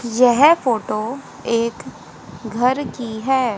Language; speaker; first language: Hindi; native; Hindi